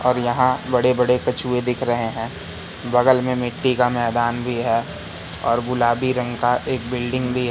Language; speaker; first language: Hindi; native; Hindi